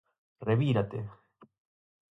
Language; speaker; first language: Galician; native; Galician